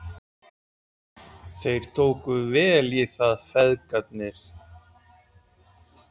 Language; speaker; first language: Icelandic; native; Icelandic